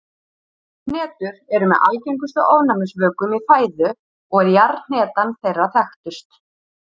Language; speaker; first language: Icelandic; native; Icelandic